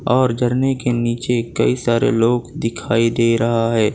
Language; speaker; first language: Hindi; non-native, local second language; Gujarati